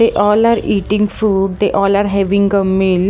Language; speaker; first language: English; non-native, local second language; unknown